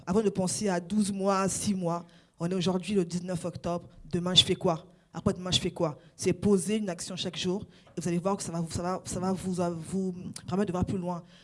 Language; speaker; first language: French; non-native, local second language; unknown